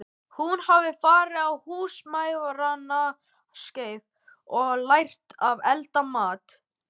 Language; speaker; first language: Icelandic; native; Icelandic